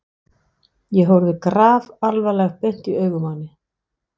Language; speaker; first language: Icelandic; non-native, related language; Danish